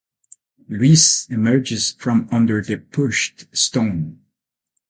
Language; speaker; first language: English; non-native, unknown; Spanish